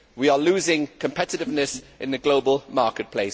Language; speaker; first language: English; native; English